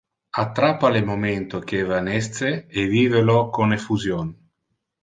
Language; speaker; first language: Interlingua; non-native, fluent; Italian